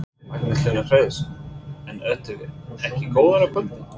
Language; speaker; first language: Icelandic; non-native, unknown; English